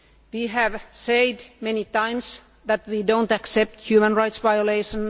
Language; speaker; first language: English; non-native, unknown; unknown